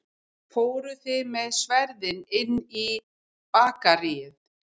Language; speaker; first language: Icelandic; non-native, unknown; English